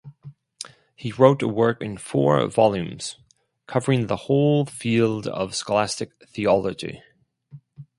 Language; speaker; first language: English; non-native, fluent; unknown